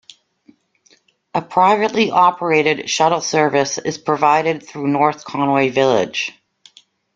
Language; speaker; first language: English; native; English